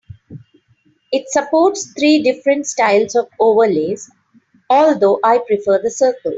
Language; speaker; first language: English; non-native, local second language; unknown